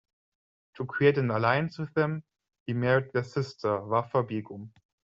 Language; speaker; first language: English; non-native, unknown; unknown